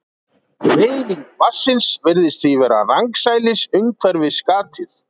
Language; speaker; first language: Icelandic; native; Icelandic